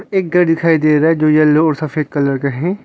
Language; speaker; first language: Hindi; non-native, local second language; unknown